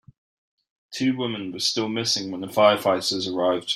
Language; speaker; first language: English; native; English